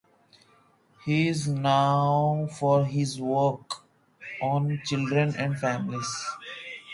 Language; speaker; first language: English; native; English